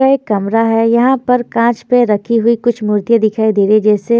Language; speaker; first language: Hindi; non-native, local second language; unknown